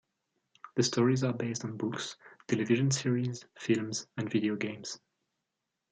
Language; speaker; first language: English; non-native, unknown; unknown